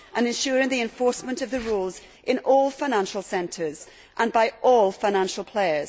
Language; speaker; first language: English; native; English